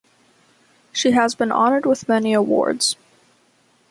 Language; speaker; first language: English; native; English